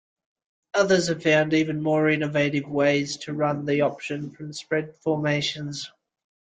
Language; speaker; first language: English; native; English